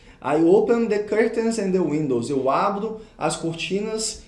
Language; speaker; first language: English; non-native, fluent; Portuguese